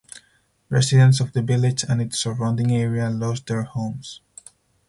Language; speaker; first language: English; non-native, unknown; Spanish